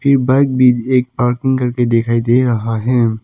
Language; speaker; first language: Hindi; early bilingual, other home language; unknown